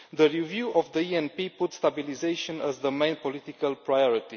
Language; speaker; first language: English; non-native, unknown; Romanian